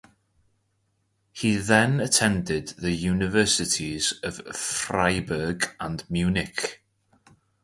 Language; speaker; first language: English; native; English